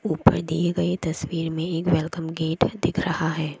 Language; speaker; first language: Hindi; non-native, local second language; Assamese